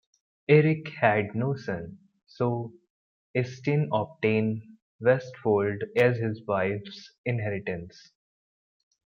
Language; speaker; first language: English; non-native, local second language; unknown